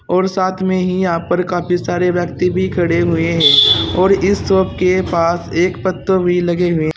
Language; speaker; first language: Hindi; native; Hindi